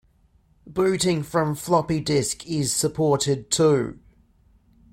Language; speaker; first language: English; native; English